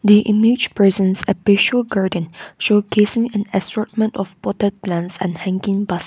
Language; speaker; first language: English; non-native, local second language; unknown